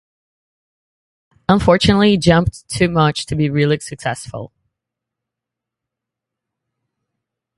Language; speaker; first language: English; native; English